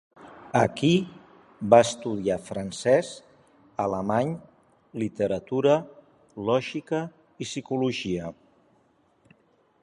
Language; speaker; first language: Catalan; native; Catalan